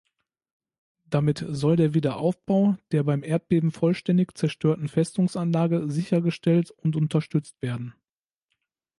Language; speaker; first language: German; native; German